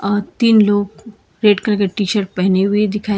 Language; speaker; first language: Hindi; non-native, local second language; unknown